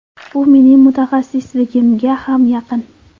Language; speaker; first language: Uzbek; non-native, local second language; Kara-Kalpak